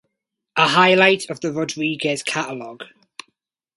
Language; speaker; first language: English; native; English